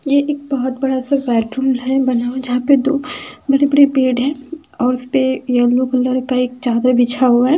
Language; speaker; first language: Hindi; non-native, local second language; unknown